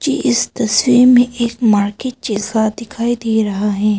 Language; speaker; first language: Hindi; non-native, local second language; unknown